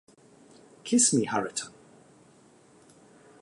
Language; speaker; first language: English; native; English